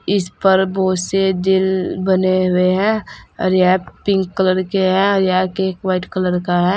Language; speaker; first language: Hindi; native; Hindi